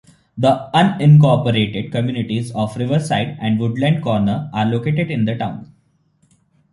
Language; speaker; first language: English; non-native, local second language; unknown